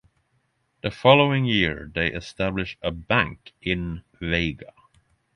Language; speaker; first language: English; non-native, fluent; Norwegian